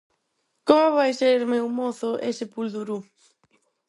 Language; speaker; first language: Galician; non-native, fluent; Spanish